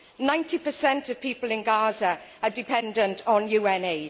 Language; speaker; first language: English; native; English